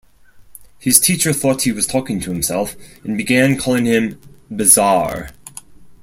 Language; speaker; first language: English; non-native, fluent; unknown